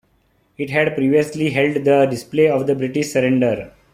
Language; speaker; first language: English; non-native, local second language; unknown